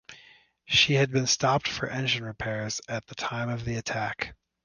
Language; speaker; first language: English; native; English